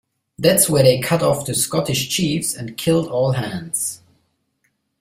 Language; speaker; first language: English; non-native, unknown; German